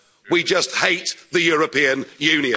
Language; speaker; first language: English; native; English